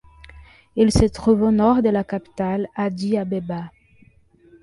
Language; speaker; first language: French; non-native, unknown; Portuguese